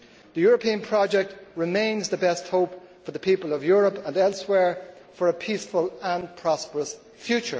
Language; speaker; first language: English; native; English